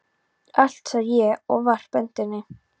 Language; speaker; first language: Icelandic; non-native, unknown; Polish